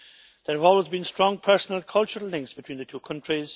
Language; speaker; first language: English; native; English